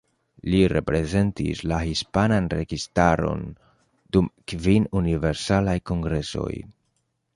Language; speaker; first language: Esperanto; non-native, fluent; Spanish